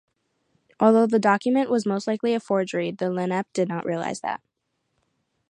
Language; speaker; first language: English; native; English